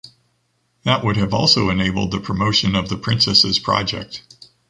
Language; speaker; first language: English; native; English